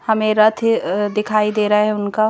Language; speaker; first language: Hindi; native; Hindi